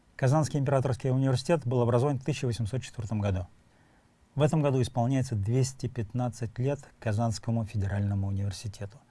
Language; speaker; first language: Russian; native; Russian